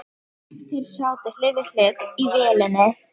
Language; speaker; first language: Icelandic; native; Icelandic